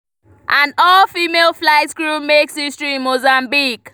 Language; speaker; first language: English; non-native, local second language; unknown